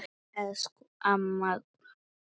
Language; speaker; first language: Icelandic; non-native, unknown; Polish